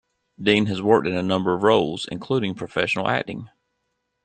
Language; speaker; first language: English; native; English